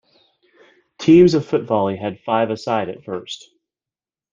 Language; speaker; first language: English; native; English